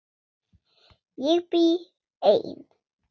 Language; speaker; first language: Icelandic; non-native, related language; Swedish